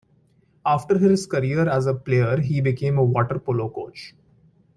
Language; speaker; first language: English; non-native, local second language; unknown